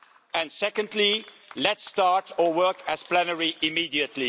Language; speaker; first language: English; non-native, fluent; Dutch